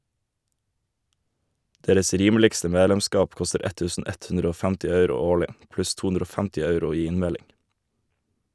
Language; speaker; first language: Norwegian; native; Norwegian